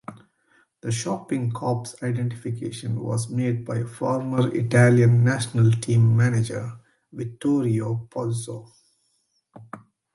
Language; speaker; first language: English; non-native, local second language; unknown